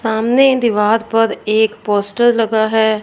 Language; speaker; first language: Hindi; non-native, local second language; Punjabi